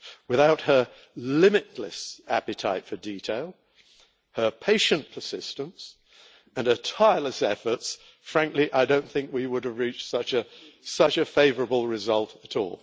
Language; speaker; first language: English; native; English